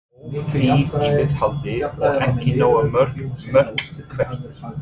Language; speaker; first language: Icelandic; non-native, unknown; English